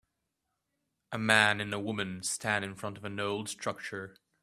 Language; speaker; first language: English; native; English